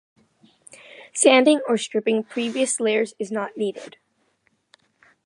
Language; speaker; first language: English; non-native, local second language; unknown